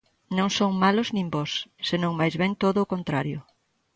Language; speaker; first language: Galician; native; Galician